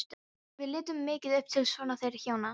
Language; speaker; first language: Icelandic; non-native, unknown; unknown